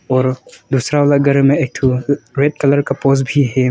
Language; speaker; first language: Hindi; early bilingual, other home language; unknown